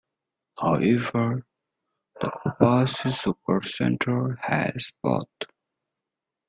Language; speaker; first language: English; native; English